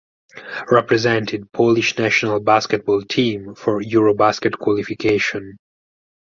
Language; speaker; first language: English; non-native, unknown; Italian